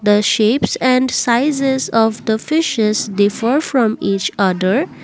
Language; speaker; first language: English; non-native, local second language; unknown